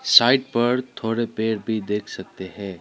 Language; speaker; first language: Hindi; non-native, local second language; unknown